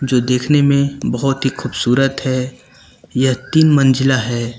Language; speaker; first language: Hindi; native; Hindi